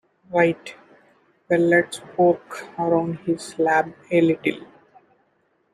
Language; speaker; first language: English; non-native, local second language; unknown